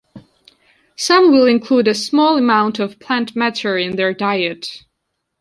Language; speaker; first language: English; non-native, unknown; Georgian